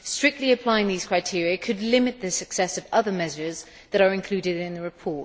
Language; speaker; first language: English; native; English